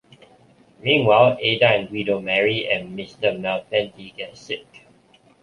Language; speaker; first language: English; non-native, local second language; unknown